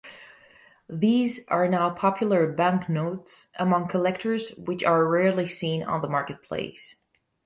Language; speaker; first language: English; non-native, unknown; Catalan